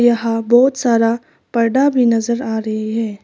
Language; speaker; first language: Hindi; non-native, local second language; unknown